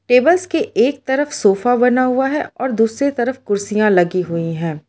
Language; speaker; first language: Hindi; non-native, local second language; Gujarati